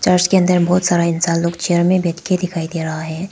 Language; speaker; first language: Hindi; non-native, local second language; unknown